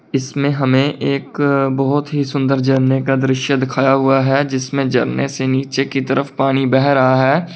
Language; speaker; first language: Hindi; native; Hindi